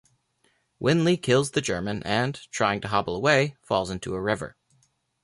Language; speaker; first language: English; native; English